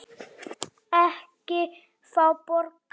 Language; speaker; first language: Icelandic; native; Icelandic